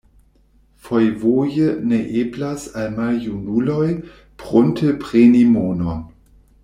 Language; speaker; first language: Esperanto; non-native, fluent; German